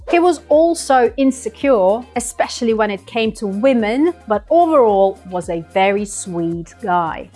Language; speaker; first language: English; non-native, fluent; Russian